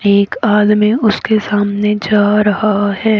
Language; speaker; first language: Hindi; native; Hindi